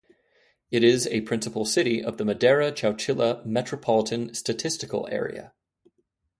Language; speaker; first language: English; native; English